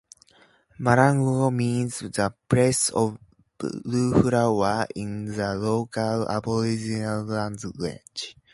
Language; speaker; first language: English; native; English